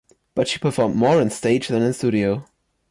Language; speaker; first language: English; non-native, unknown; German